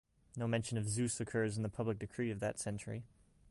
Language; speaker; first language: English; native; English